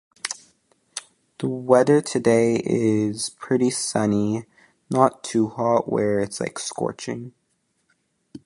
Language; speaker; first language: English; native; English